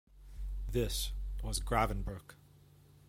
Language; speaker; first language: English; native; English